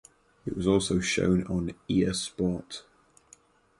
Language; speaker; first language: English; native; English